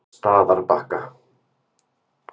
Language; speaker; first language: Icelandic; native; Icelandic